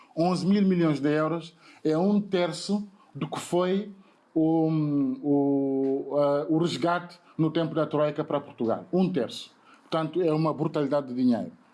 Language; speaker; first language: Portuguese; non-native, fluent; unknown